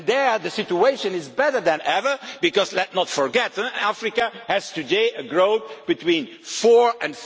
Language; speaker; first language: English; non-native, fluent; Dutch